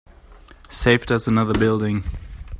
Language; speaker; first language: English; non-native, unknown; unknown